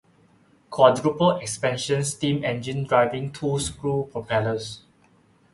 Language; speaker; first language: English; non-native, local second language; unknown